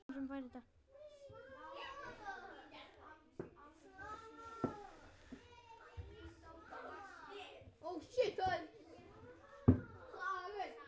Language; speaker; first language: Icelandic; native; Icelandic